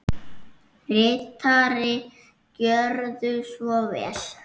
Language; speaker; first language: Icelandic; native; Icelandic